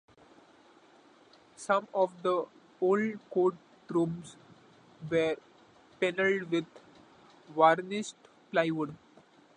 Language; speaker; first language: English; non-native, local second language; Marathi